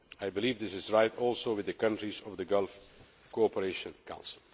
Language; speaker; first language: English; non-native, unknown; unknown